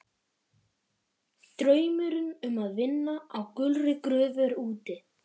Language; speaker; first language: Icelandic; native; Icelandic